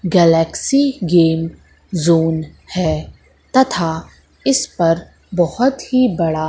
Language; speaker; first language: Hindi; native; Hindi